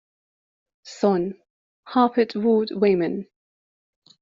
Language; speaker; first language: English; non-native, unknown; Persian